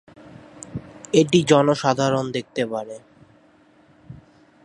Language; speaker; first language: Bangla; native; Bangla